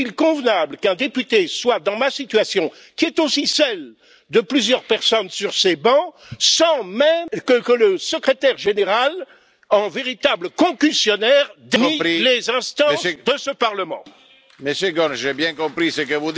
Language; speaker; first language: French; native; French